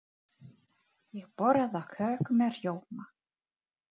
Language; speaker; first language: Icelandic; non-native, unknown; Czech